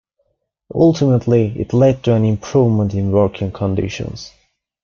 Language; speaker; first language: English; non-native, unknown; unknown